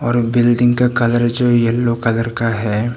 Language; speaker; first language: Hindi; non-native, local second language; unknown